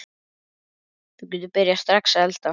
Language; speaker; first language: Icelandic; native; Icelandic